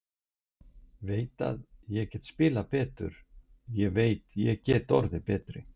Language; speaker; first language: Icelandic; native; Icelandic